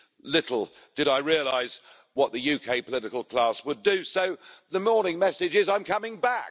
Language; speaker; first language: English; native; English